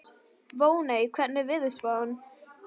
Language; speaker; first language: Icelandic; native; Icelandic